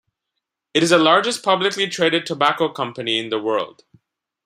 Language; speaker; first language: English; non-native, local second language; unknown